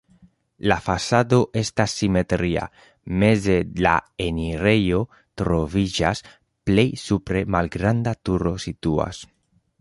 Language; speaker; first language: Esperanto; non-native, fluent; Spanish